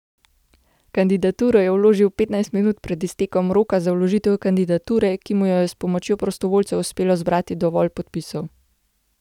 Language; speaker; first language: Slovenian; native; Slovenian